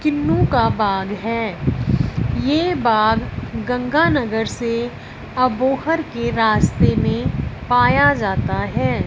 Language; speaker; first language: Hindi; non-native, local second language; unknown